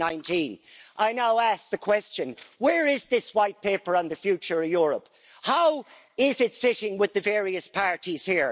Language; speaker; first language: English; native; English